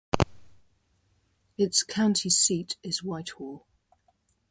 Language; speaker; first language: English; native; English